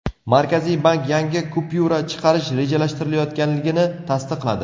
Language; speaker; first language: Uzbek; native; Uzbek